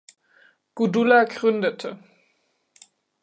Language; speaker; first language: German; native; German